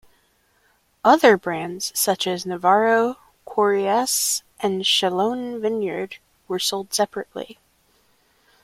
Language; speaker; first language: English; native; English